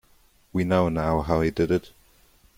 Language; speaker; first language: English; non-native, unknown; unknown